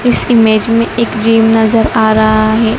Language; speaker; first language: Hindi; native; Hindi